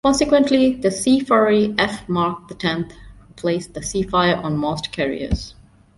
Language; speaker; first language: English; non-native, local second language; Divehi